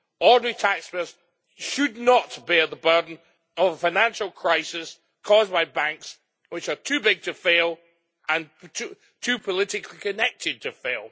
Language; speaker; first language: English; native; English